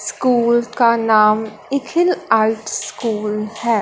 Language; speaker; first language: Hindi; non-native, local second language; Punjabi